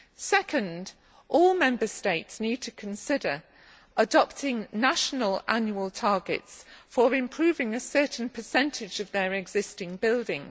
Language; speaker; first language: English; native; English